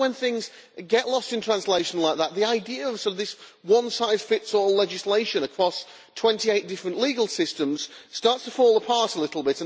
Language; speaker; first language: English; native; English